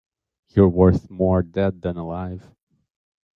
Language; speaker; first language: English; native; English